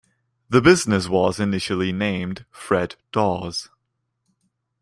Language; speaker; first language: English; non-native, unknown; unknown